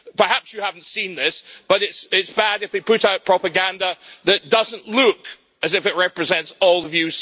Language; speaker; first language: English; native; English